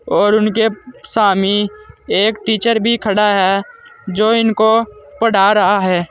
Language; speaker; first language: Hindi; native; Hindi